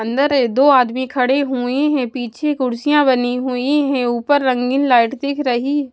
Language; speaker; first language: Hindi; non-native, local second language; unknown